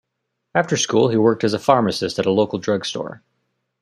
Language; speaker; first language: English; native; English